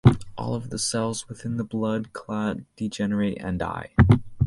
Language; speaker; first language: English; native; English